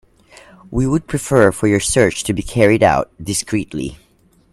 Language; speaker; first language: English; non-native, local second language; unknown